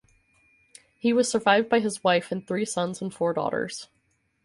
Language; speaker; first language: English; native; English